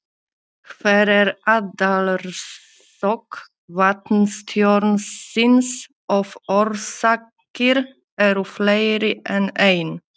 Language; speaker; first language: Icelandic; non-native, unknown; Polish